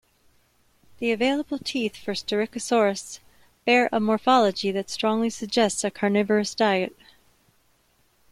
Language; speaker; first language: English; native; English